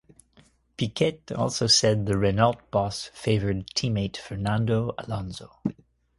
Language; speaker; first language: English; native; English